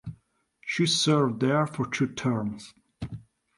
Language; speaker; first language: English; non-native, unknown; Italian